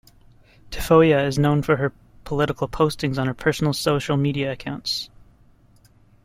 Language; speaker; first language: English; native; English